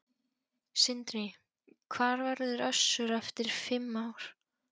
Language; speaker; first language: Icelandic; non-native, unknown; Polish